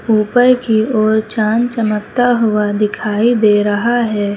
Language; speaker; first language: Hindi; native; Hindi